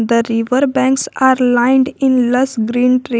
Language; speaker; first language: English; non-native, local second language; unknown